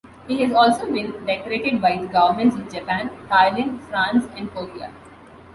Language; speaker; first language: English; non-native, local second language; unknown